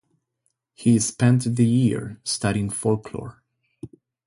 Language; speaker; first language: English; non-native, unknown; Spanish